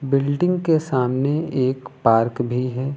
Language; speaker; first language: Hindi; native; Hindi